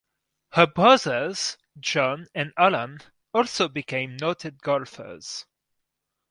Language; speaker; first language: English; non-native, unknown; French